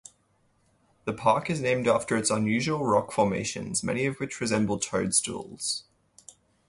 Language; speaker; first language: English; native; English